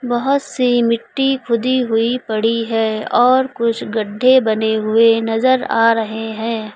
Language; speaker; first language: Hindi; native; Hindi